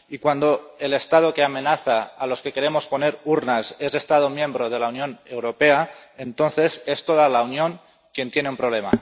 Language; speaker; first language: Spanish; non-native, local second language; Catalan